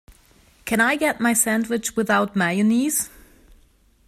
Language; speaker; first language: English; non-native, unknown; German